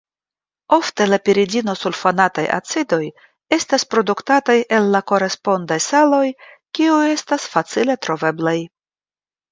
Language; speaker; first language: Esperanto; non-native, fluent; Russian